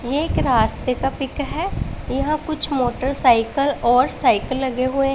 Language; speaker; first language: Hindi; non-native, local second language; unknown